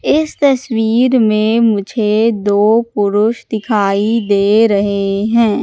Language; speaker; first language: Hindi; native; Hindi